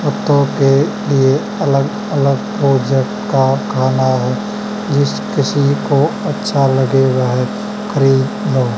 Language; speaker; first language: Hindi; native; Hindi